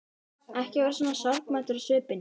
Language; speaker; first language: Icelandic; native; Icelandic